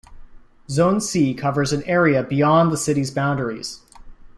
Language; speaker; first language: English; native; English